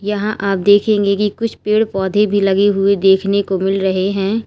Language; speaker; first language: Hindi; native; Hindi